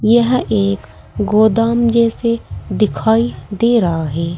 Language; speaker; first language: Hindi; native; Hindi